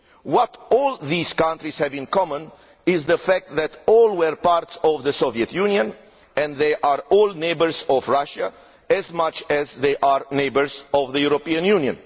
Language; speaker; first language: English; non-native, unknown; Romanian